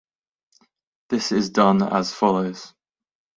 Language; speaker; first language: English; native; English